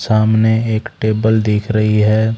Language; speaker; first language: Hindi; native; Hindi